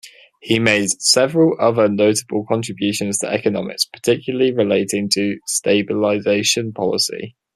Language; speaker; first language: English; native; English